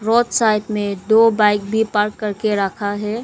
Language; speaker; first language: Hindi; early bilingual, other home language; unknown